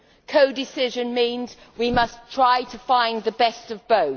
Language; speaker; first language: English; native; English